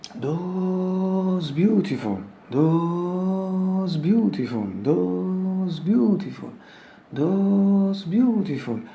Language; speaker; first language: English; non-native, learner; Italian